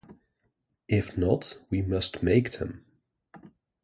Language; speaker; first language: English; non-native, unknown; Dutch